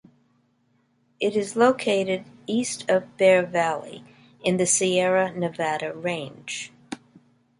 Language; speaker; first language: English; native; English